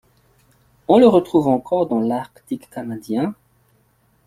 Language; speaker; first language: French; non-native, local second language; Malagasy